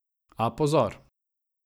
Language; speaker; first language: Slovenian; non-native, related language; Croatian